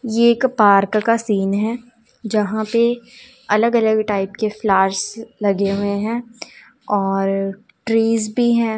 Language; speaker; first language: Hindi; non-native, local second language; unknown